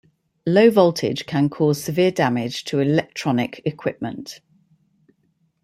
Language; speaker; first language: English; native; English